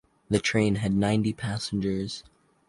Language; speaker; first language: English; native; English